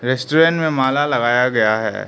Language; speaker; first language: Hindi; non-native, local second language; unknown